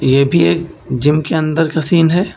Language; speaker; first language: Hindi; native; Hindi